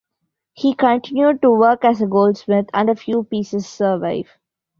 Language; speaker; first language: English; non-native, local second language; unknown